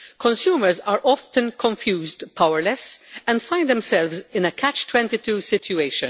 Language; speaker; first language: English; non-native, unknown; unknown